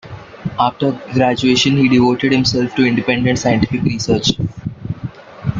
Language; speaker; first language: English; non-native, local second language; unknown